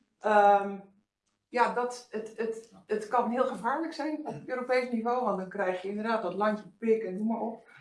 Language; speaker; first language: Dutch; native; Dutch